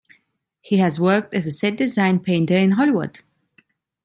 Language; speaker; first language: English; non-native, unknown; Italian